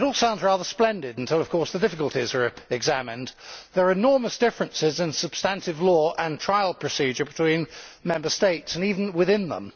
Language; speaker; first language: English; native; English